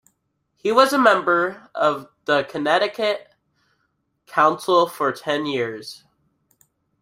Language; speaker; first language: English; native; English